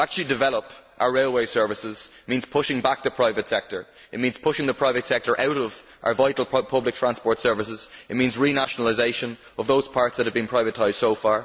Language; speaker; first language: English; native; English